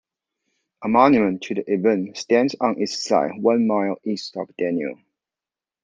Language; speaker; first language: English; non-native, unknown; Chinese